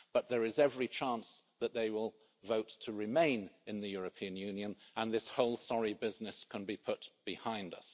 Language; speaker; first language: English; native; English